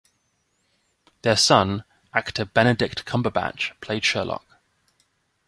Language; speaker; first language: English; native; English